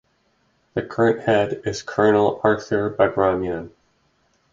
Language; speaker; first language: English; native; English